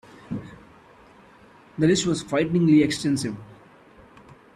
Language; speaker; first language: English; non-native, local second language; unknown